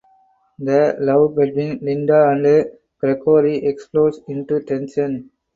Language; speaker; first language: English; non-native, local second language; Tamil